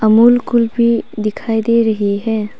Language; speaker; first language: Hindi; non-native, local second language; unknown